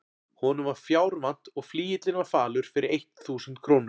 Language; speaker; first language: Icelandic; native; Icelandic